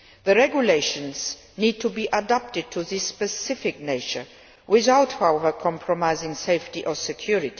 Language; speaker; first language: English; non-native, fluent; Luxembourgish